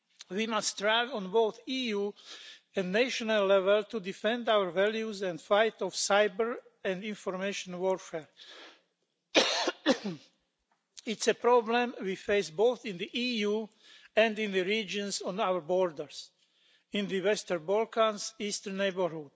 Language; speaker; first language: English; non-native, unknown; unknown